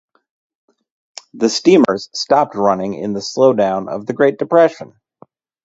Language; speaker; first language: English; native; English